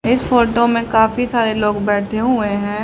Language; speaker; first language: Hindi; native; Hindi